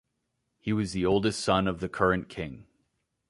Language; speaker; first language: English; native; English